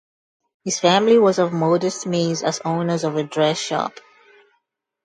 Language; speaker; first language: English; non-native, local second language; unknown